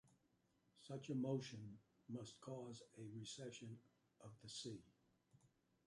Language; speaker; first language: English; native; English